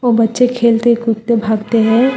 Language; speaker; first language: Hindi; non-native, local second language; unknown